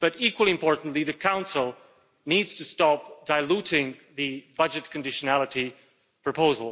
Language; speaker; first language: English; non-native, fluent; Slovak